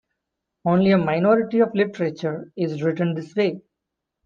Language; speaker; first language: English; non-native, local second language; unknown